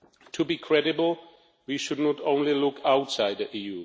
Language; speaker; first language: English; non-native, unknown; Czech